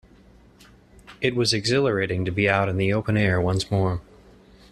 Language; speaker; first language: English; native; English